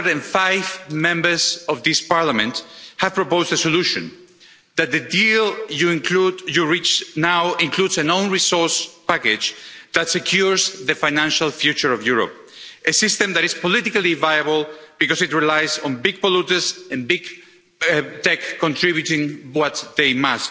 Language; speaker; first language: English; non-native, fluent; Spanish